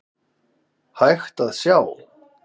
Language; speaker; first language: Icelandic; native; Icelandic